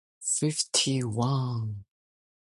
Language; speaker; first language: English; non-native, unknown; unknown